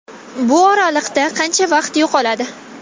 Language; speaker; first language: Uzbek; non-native, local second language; Kazakh